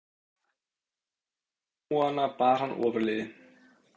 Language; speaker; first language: Icelandic; native; Icelandic